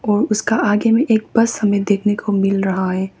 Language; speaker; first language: Hindi; non-native, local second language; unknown